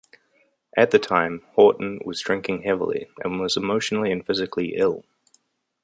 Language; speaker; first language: English; native; English